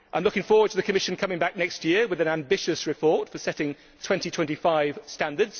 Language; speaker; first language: English; native; English